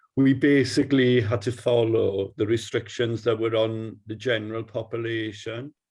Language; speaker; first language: English; native; English